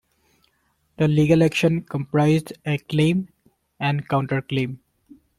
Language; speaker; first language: English; non-native, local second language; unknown